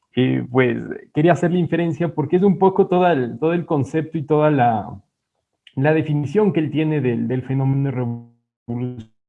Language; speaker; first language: Spanish; native; Spanish